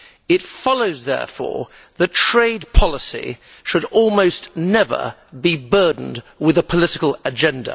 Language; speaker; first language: English; native; English